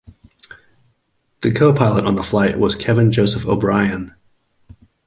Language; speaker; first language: English; native; English